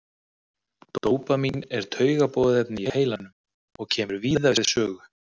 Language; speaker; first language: Icelandic; native; Icelandic